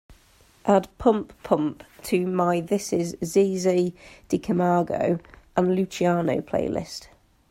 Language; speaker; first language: English; native; English